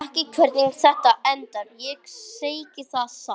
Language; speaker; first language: Icelandic; non-native, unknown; English